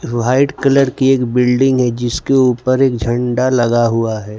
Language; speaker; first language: Hindi; non-native, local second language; Gujarati